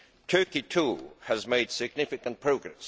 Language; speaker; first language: English; non-native, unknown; Estonian